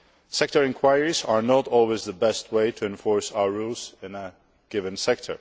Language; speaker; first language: English; non-native, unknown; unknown